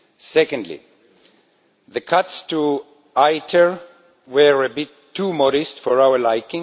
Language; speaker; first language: English; non-native, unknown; Estonian